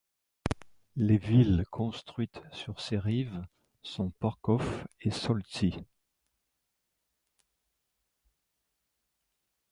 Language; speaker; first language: French; native; French